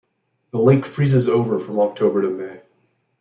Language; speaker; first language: English; native; English